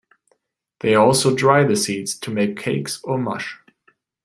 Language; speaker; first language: English; non-native, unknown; German